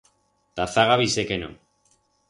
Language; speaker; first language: Aragonese; non-native, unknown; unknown